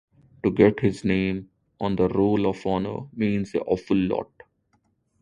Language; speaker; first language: English; non-native, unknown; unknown